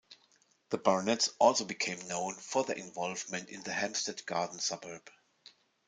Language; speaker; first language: English; non-native, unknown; German